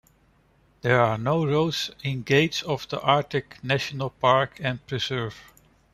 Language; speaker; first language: English; non-native, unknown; Dutch